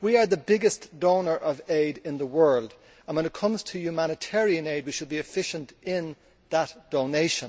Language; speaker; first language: English; native; English